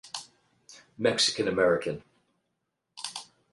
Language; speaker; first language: English; native; English